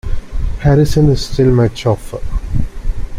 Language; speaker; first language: English; non-native, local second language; Tamil